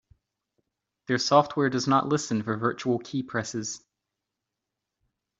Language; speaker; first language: English; native; English